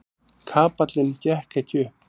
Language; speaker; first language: Icelandic; native; Icelandic